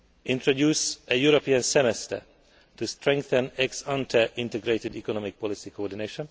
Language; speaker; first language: English; non-native, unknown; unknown